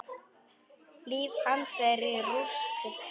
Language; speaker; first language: Icelandic; non-native, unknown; Polish